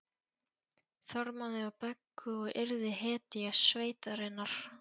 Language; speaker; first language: Icelandic; non-native, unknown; Polish